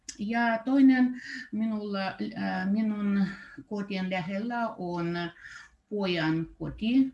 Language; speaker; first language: Finnish; non-native, learner; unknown